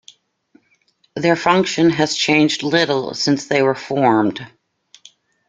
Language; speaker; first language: English; native; English